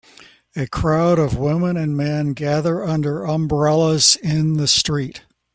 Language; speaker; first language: English; native; English